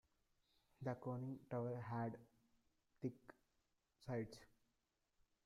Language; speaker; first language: English; non-native, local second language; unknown